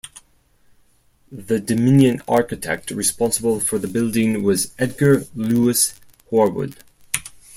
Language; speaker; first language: English; non-native, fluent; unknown